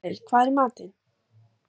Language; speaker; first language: Icelandic; native; Icelandic